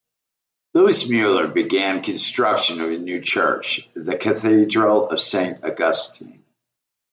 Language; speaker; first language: English; native; English